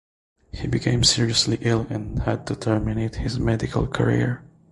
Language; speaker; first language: English; non-native, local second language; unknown